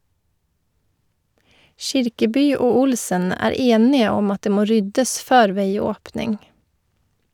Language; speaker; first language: Norwegian; non-native, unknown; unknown